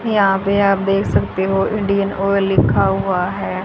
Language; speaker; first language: Hindi; native; Hindi